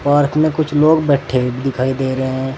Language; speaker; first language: Hindi; native; Hindi